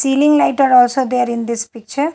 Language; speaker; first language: English; non-native, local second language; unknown